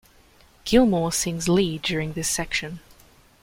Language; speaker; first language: English; native; English